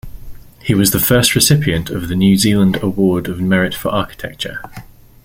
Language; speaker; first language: English; native; English